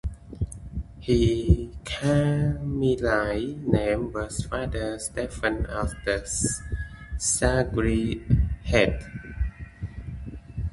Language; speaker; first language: English; native; English